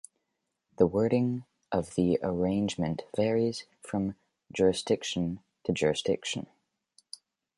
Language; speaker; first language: English; native; English